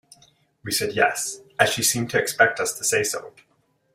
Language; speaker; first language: English; native; English